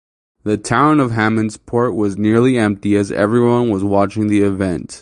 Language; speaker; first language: English; native; English